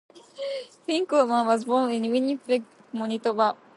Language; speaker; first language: English; non-native, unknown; Japanese